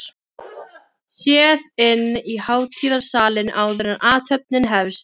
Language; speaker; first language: Icelandic; non-native, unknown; Filipino